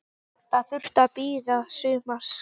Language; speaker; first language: Icelandic; non-native, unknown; English